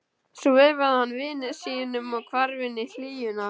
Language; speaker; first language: Icelandic; native; Icelandic